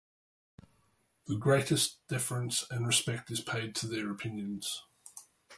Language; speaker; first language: English; native; English